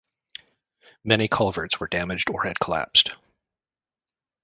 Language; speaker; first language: English; native; English